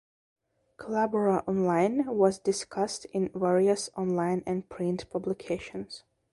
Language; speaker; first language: English; non-native, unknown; Belarusian